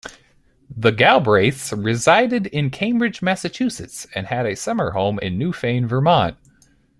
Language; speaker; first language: English; native; English